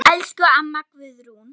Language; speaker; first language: Icelandic; non-native, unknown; German